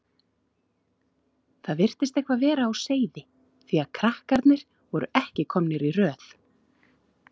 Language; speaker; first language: Icelandic; native; Icelandic